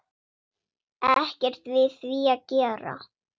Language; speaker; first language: Icelandic; non-native, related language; Swedish